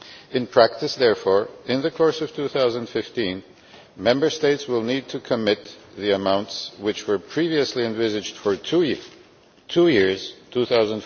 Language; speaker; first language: English; non-native, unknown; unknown